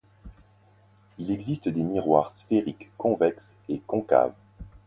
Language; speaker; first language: French; native; French